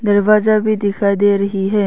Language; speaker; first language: Hindi; non-native, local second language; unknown